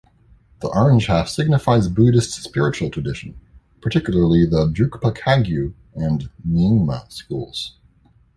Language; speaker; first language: English; native; English